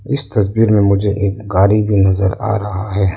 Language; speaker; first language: Hindi; non-native, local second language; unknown